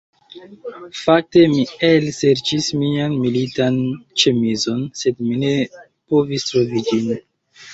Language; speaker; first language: Esperanto; non-native, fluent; Chinese